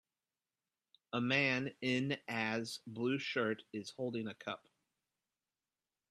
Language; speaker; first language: English; native; English